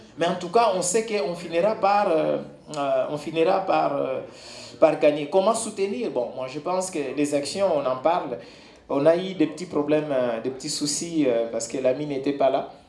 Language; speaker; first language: French; non-native, local second language; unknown